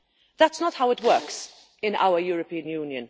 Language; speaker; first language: English; non-native, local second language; Maltese